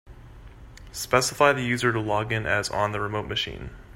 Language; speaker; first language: English; native; English